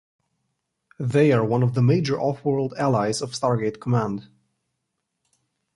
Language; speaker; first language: English; non-native, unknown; Slovenian